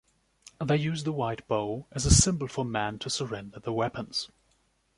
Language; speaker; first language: English; non-native, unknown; German